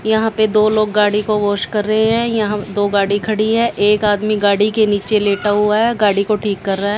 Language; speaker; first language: Hindi; native; Hindi